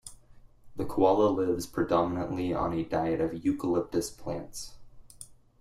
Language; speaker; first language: English; native; English